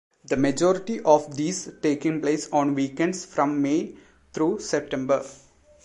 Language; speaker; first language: English; non-native, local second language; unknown